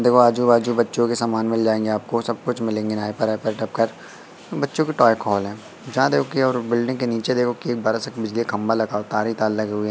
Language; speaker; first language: Hindi; native; Hindi